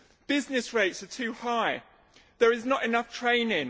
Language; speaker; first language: English; native; English